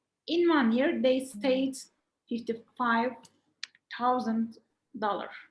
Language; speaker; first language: English; non-native, fluent; Turkish